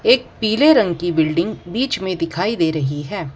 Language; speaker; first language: Hindi; non-native, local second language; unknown